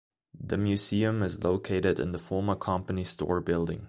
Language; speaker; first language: English; non-native, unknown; German